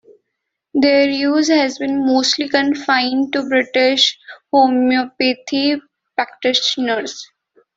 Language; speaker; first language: English; non-native, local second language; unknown